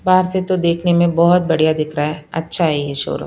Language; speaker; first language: Hindi; non-native, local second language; Punjabi